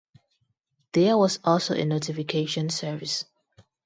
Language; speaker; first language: English; non-native, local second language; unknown